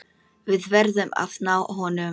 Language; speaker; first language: Icelandic; non-native, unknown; Polish